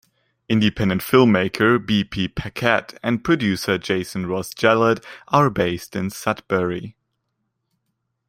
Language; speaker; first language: English; non-native, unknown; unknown